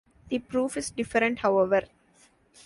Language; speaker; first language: English; non-native, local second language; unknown